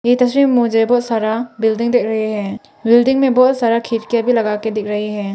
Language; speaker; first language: Hindi; non-native, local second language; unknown